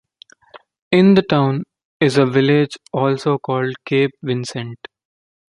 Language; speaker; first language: English; non-native, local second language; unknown